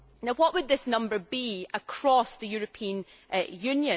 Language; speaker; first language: English; native; English